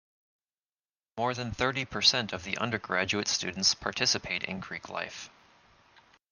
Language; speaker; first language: English; native; English